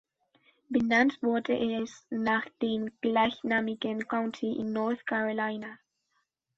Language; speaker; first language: German; non-native, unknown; Spanish